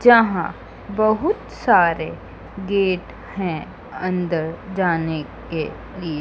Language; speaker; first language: Hindi; native; Hindi